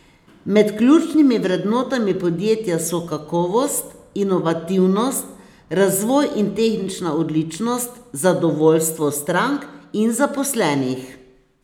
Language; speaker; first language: Slovenian; native; Slovenian